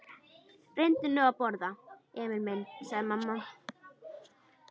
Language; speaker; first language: Icelandic; native; Icelandic